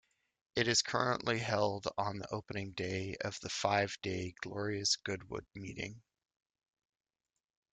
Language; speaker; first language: English; native; English